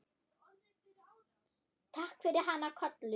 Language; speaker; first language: Icelandic; non-native, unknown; German